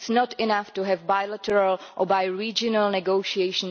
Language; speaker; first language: English; non-native, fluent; Czech